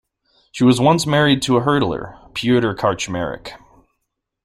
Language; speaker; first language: English; native; English